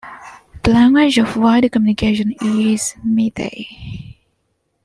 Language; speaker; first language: English; non-native, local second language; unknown